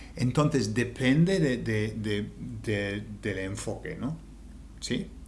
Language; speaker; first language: Spanish; native; Spanish